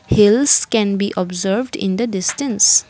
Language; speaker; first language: English; non-native, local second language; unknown